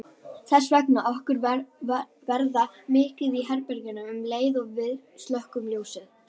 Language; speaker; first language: Icelandic; native; Icelandic